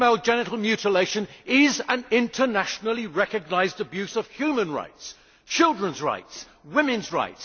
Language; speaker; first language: English; native; English